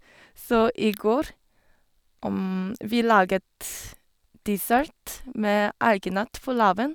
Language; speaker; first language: Norwegian; non-native, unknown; Korean